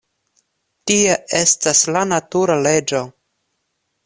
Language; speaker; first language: Esperanto; non-native, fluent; Russian